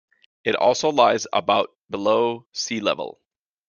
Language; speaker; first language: English; native; English